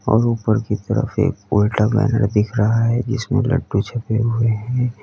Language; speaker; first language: Hindi; native; Hindi